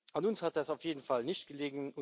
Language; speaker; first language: German; non-native, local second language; Luxembourgish